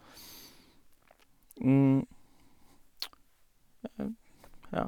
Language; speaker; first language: Norwegian; non-native, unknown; Bulgarian